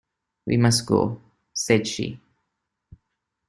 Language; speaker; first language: English; non-native, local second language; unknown